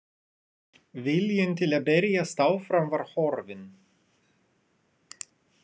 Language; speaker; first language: Icelandic; non-native, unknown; Russian